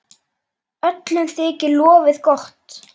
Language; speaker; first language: Icelandic; native; Icelandic